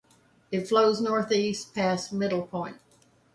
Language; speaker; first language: English; native; English